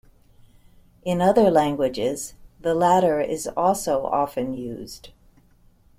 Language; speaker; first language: English; native; English